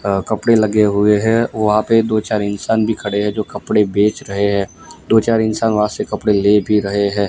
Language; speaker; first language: Hindi; non-native, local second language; Gujarati